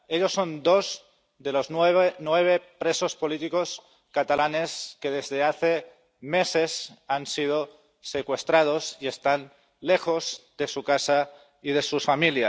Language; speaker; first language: Spanish; non-native, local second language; Catalan